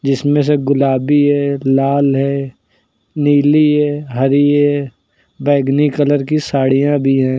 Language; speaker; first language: Hindi; native; Hindi